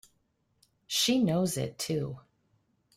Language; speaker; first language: English; native; English